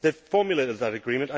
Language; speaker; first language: English; native; English